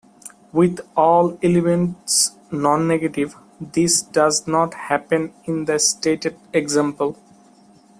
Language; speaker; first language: English; non-native, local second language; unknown